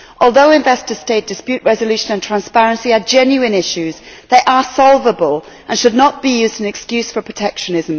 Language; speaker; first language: English; native; English